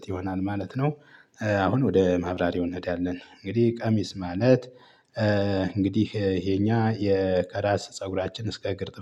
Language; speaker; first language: Amharic; native; Amharic